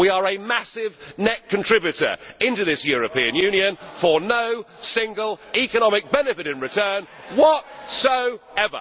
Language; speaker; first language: English; native; English